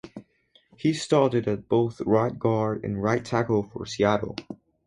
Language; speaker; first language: English; non-native, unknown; Spanish